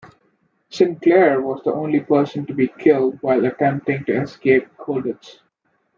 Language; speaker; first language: English; non-native, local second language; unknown